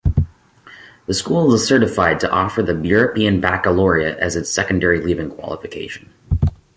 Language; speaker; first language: English; native; English